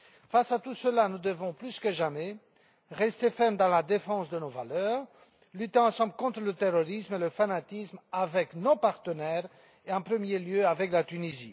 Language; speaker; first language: French; non-native, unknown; Romanian